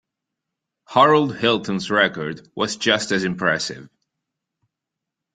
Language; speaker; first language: English; non-native, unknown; Italian